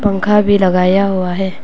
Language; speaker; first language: Hindi; non-native, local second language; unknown